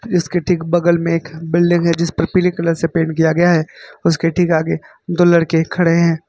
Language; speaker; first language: Hindi; native; Hindi